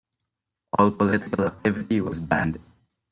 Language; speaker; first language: English; non-native, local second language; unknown